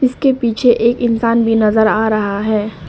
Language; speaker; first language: Hindi; non-native, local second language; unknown